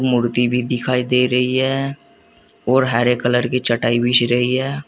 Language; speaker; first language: Hindi; native; Hindi